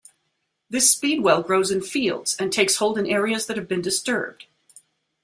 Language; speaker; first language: English; native; English